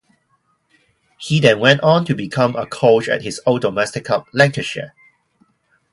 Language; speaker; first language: English; non-native, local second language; Cantonese